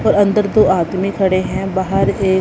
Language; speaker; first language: Hindi; non-native, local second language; Punjabi